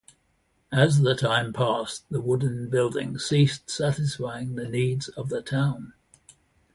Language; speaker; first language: English; native; English